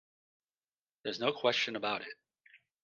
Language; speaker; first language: English; native; English